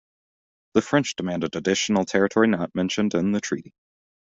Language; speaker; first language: English; native; English